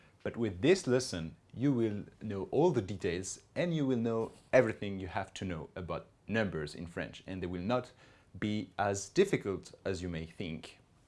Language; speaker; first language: English; non-native, fluent; French